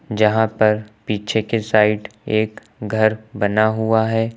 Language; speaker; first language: Hindi; native; Hindi